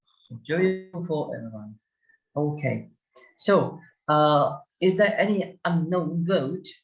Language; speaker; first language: English; non-native, fluent; Turkish